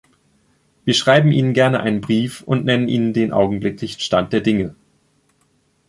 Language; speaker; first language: German; native; German